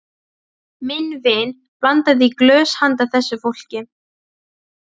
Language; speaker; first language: Icelandic; non-native, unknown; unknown